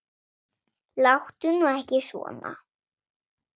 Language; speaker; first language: Icelandic; non-native, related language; Swedish